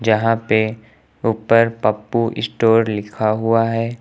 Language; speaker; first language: Hindi; native; Hindi